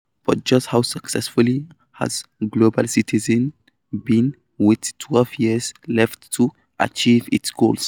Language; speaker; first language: English; non-native, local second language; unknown